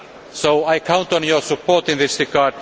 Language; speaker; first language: English; non-native, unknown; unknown